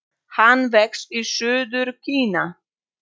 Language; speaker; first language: Icelandic; non-native, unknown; Polish